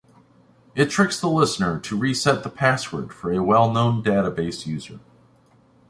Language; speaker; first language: English; native; English